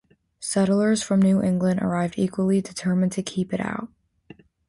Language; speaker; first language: English; native; English